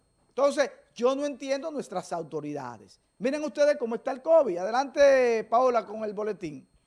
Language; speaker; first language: Spanish; native; Spanish